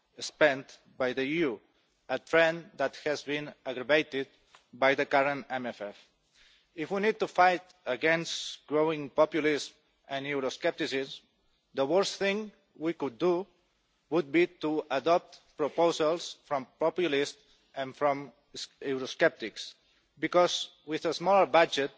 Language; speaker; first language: English; non-native, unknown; Catalan